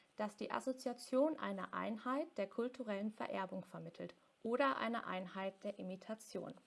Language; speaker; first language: German; native; German